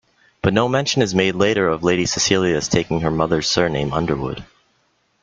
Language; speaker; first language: English; native; English